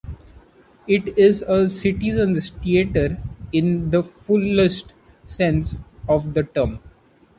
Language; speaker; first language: English; non-native, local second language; Marathi